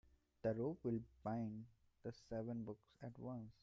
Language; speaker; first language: English; non-native, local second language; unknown